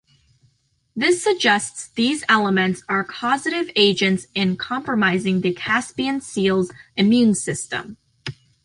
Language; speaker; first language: English; native; English